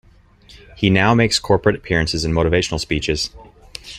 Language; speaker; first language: English; native; English